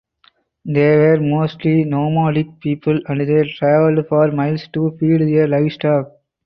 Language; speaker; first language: English; non-native, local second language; Tamil